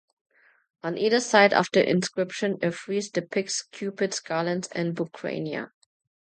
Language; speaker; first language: English; non-native, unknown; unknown